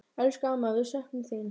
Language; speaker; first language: Icelandic; native; Icelandic